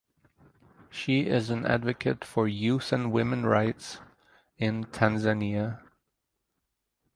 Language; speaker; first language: English; native; English